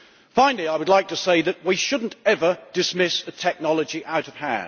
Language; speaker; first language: English; native; English